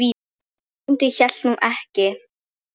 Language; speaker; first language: Icelandic; non-native, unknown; Polish